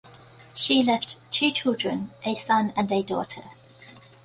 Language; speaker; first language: English; native; English